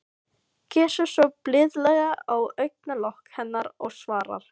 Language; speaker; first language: Icelandic; non-native, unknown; Filipino